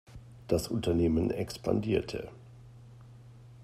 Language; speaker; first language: German; native; German